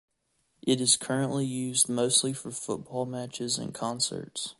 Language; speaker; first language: English; native; English